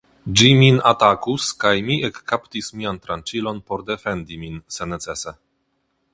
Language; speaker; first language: Esperanto; non-native, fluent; Polish